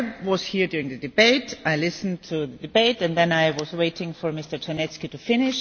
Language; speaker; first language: English; non-native, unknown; German